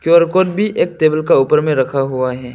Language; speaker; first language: Hindi; non-native, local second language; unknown